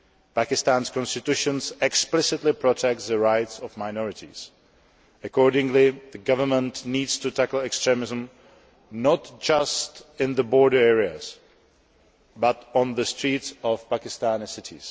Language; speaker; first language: English; non-native, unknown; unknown